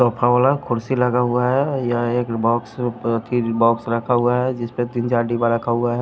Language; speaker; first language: Hindi; non-native, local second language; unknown